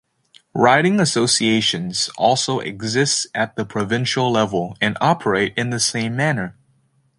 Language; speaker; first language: English; native; English